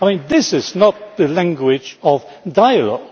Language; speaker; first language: English; non-native, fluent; Polish